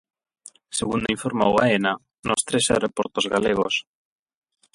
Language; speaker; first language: Galician; non-native, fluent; Spanish